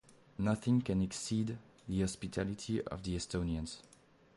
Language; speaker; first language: English; non-native, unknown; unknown